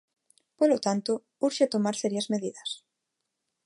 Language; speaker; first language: Galician; non-native, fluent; Spanish